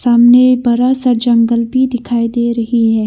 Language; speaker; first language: Hindi; non-native, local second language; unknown